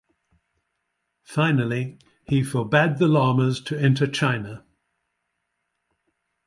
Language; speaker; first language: English; native; English